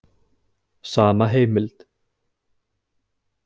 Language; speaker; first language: Icelandic; native; Icelandic